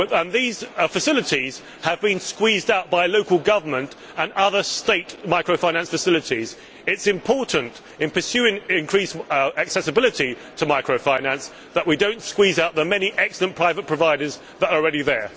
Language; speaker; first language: English; native; English